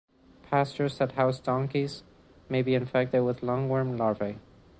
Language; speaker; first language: English; non-native, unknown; Spanish